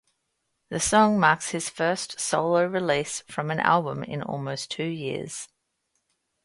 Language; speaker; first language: English; native; English